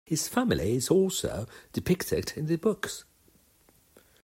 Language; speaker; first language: English; non-native, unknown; Catalan